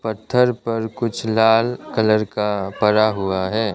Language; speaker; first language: Hindi; non-native, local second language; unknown